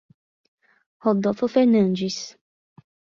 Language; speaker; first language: Portuguese; non-native, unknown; English